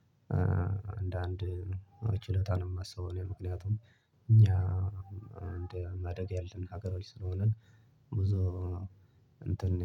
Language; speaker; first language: Amharic; non-native, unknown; Tigrinya